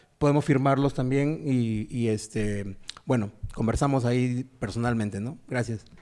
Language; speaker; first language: Spanish; native; Spanish